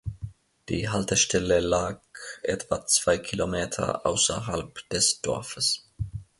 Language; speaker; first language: German; non-native, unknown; Finnish